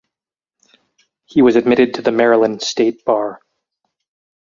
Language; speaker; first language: English; native; English